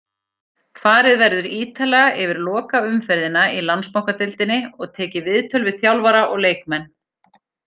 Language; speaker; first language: Icelandic; native; Icelandic